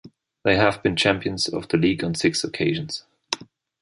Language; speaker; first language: English; non-native, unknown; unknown